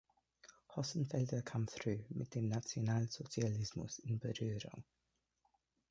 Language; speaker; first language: German; non-native, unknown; English